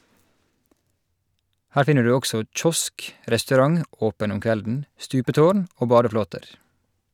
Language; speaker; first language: Norwegian; native; Norwegian